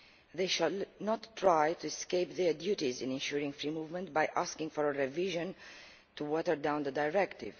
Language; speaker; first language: English; non-native, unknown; Romanian